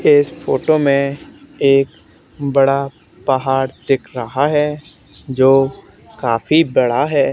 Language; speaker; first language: Hindi; native; Hindi